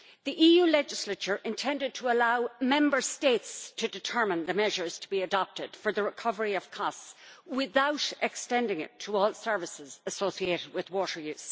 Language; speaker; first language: English; native; English